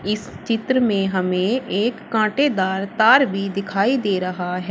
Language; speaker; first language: Hindi; native; Hindi